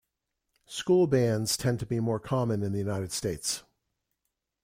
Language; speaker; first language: English; native; English